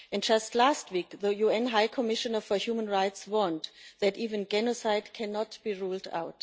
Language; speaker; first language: English; non-native, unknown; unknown